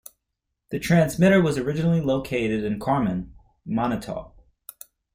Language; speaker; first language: English; native; English